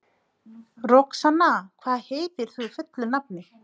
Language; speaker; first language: Icelandic; non-native, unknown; Nepali